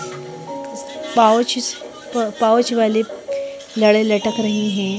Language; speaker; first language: Hindi; native; Hindi